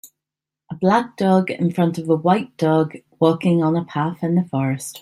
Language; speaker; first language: English; native; English